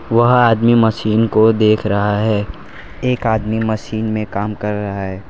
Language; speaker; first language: Hindi; non-native, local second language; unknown